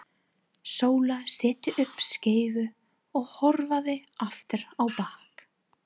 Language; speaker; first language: Icelandic; non-native, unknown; English